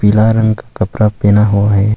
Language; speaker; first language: Hindi; non-native, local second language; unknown